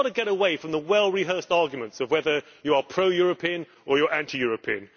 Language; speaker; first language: English; native; English